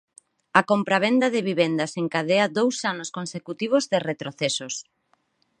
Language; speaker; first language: Galician; non-native, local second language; Spanish